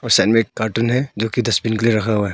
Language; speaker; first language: Hindi; early bilingual, other home language; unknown